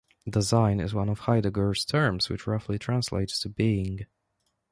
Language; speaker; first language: English; non-native, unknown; Polish